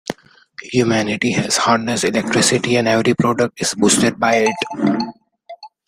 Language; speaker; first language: English; non-native, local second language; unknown